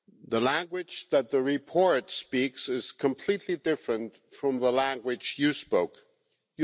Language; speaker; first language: English; non-native, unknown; German